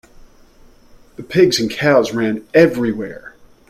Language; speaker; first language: English; native; English